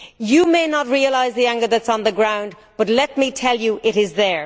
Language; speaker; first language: English; native; English